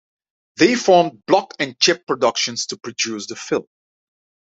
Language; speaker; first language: English; non-native, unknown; Dutch